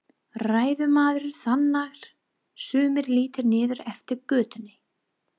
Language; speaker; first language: Icelandic; non-native, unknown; English